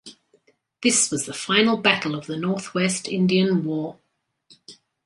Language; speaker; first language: English; native; English